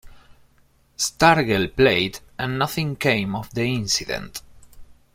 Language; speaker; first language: English; non-native, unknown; Spanish